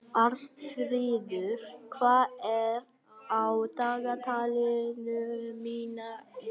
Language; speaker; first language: Icelandic; non-native, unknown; Vietnamese